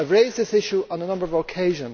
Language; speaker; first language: English; native; English